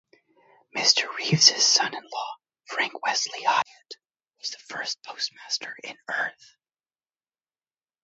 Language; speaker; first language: English; native; English